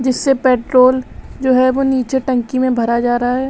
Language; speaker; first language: Hindi; native; Hindi